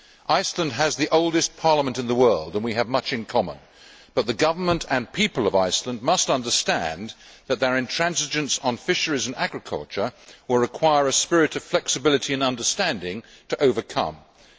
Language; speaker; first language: English; native; English